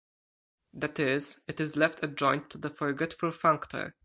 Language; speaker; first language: English; non-native, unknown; Polish